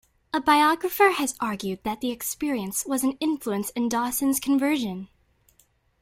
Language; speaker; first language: English; native; English